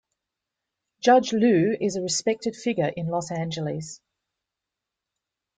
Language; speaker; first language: English; native; English